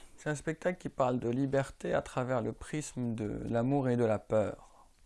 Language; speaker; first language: French; non-native, local second language; Arabic